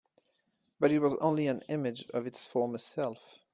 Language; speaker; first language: English; non-native, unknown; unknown